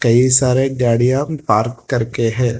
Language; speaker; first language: Hindi; non-native, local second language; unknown